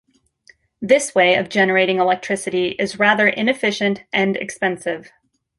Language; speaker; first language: English; native; English